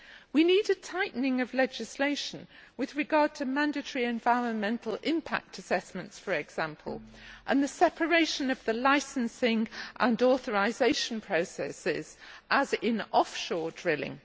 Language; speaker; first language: English; native; English